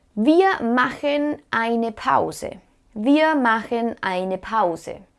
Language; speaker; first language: German; non-native, fluent; Spanish